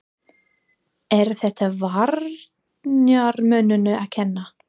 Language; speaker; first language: Icelandic; non-native, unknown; English